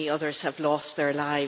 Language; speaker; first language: English; native; English